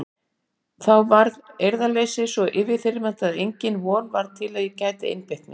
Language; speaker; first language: Icelandic; native; Icelandic